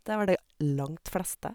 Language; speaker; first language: Norwegian; native; Norwegian